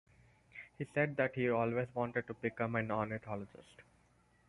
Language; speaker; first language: English; non-native, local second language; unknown